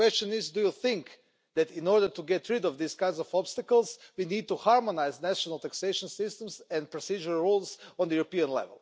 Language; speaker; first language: English; non-native, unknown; Croatian